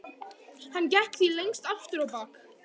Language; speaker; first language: Icelandic; native; Icelandic